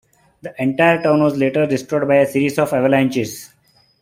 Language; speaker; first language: English; non-native, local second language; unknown